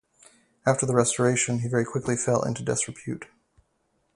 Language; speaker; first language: English; native; English